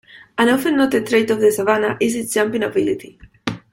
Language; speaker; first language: English; non-native, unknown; Spanish